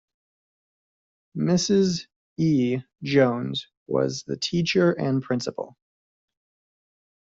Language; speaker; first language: English; native; English